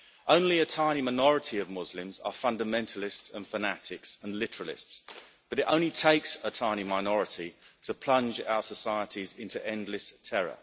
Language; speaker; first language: English; native; English